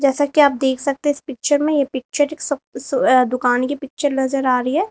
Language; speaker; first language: Hindi; native; Hindi